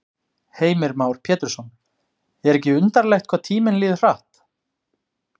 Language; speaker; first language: Icelandic; native; Icelandic